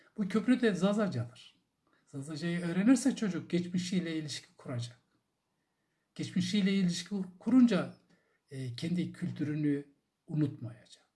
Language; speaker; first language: Turkish; non-native, local second language; Zaza